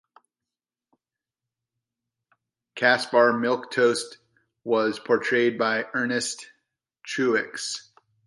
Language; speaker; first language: English; native; English